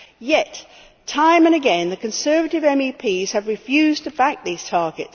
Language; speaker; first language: English; native; English